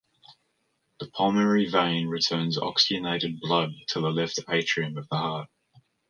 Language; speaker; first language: English; native; English